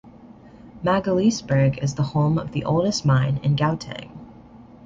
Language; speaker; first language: English; native; English